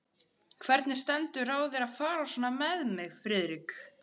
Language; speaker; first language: Icelandic; native; Icelandic